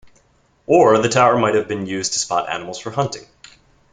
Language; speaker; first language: English; native; English